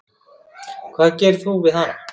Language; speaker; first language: Icelandic; native; Icelandic